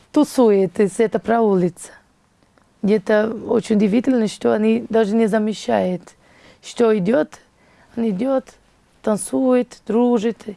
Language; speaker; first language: Russian; non-native, fluent; Portuguese